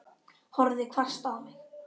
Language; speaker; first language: Icelandic; native; Icelandic